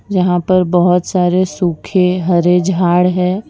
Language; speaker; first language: Hindi; non-native, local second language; Gujarati